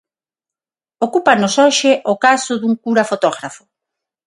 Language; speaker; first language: Galician; non-native, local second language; Spanish